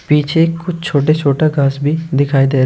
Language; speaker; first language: Hindi; native; Hindi